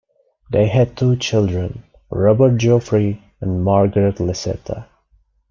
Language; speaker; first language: English; non-native, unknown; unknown